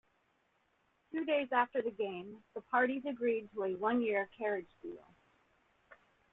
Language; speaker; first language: English; native; English